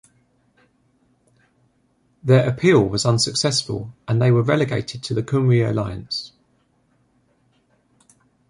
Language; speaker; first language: English; native; English